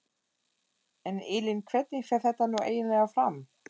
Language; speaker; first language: Icelandic; non-native, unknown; German